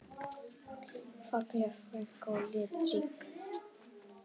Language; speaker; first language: Icelandic; native; Icelandic